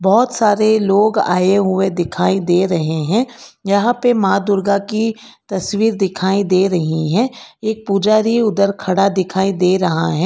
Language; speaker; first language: Hindi; non-native, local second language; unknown